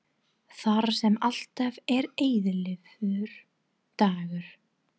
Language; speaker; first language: Icelandic; non-native, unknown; English